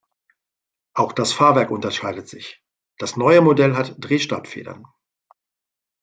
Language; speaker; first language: German; native; German